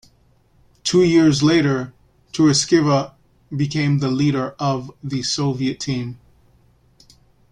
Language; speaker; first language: English; native; English